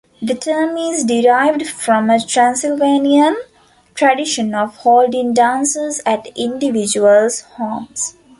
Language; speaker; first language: English; non-native, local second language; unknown